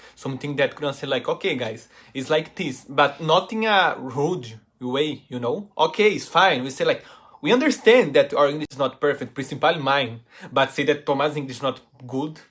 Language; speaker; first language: English; non-native, learner; Portuguese